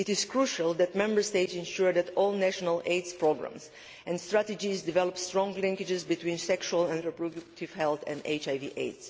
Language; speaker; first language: English; non-native, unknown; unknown